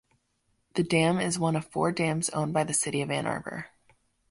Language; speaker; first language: English; native; English